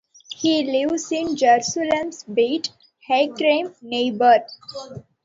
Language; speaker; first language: English; non-native, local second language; Tamil